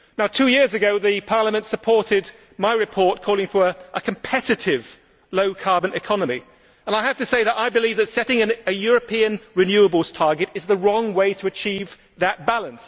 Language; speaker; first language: English; native; English